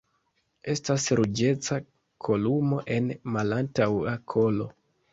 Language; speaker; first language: Esperanto; non-native, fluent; Kinyarwanda